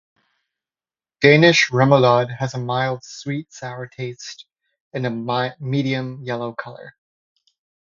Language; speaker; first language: English; native; English